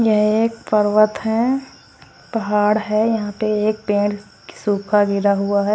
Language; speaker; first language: Hindi; native; Hindi